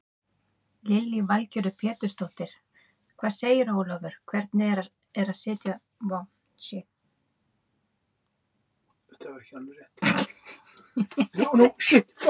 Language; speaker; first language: Icelandic; native; Icelandic